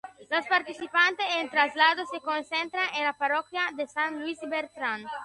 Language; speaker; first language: Spanish; non-native, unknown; Italian